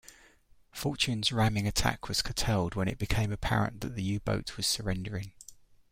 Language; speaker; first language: English; native; English